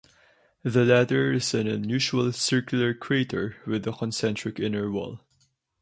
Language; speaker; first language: English; non-native, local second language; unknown